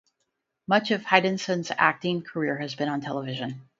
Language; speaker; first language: English; native; English